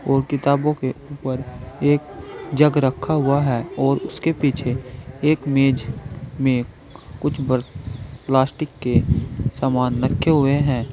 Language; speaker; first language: Hindi; native; Hindi